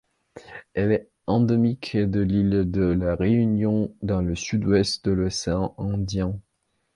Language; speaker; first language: French; non-native, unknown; Belarusian